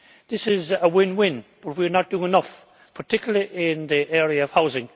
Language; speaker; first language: English; native; English